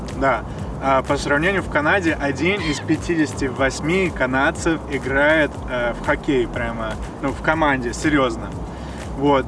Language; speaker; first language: Russian; non-native, fluent; English